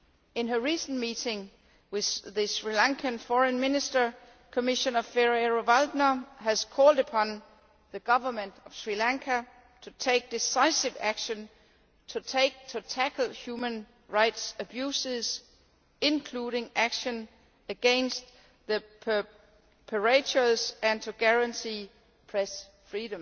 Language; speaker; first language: English; non-native, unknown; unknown